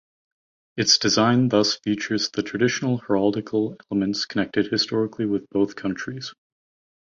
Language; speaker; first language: English; native; English